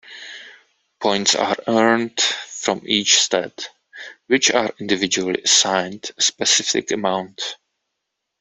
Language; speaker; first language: English; non-native, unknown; Czech